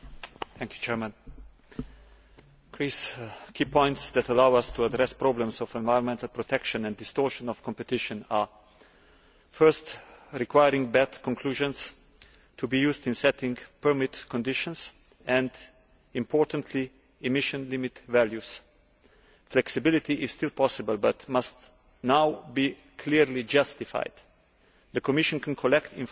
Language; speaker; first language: English; non-native, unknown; Slovenian